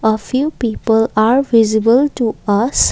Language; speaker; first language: English; non-native, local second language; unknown